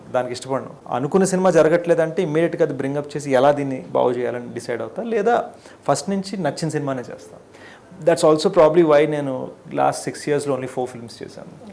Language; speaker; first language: Telugu; early bilingual, heritage; Telugu